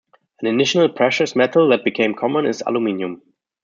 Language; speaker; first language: English; non-native, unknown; German